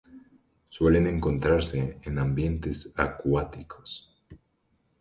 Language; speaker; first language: Spanish; native; Spanish